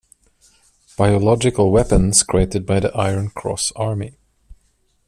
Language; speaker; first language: English; non-native, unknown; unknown